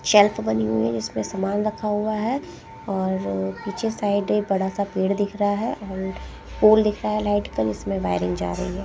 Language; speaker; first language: Hindi; non-native, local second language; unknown